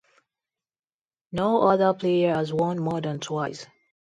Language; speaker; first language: English; non-native, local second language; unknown